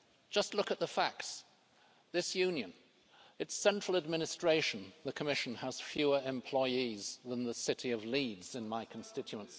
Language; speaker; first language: English; native; English